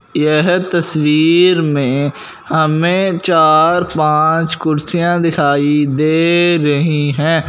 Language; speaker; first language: Hindi; non-native, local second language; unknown